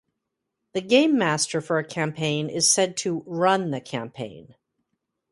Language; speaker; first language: English; native; English